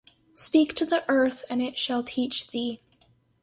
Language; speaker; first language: English; native; English